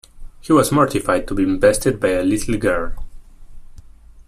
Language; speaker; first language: English; non-native, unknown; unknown